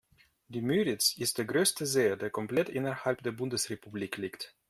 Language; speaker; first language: German; non-native, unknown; Russian